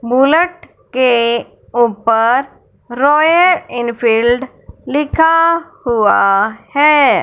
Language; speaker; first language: Hindi; non-native, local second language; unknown